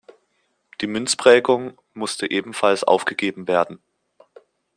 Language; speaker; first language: German; native; German